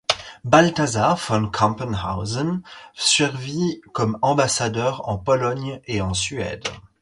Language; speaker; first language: French; native; French